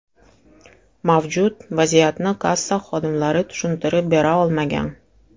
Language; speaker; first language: Uzbek; non-native, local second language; Russian